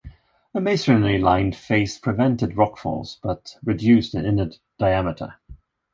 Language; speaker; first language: English; non-native, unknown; Swedish